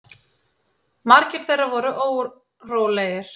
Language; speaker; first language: Icelandic; native; Icelandic